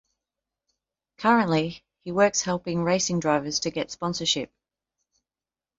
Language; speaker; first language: English; native; English